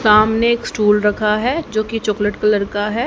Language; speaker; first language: Hindi; native; Hindi